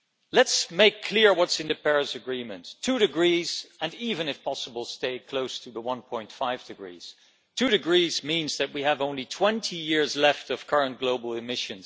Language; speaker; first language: English; non-native, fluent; Dutch